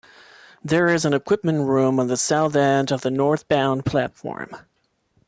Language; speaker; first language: English; non-native, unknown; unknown